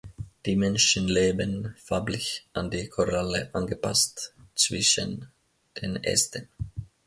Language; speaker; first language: German; non-native, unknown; Finnish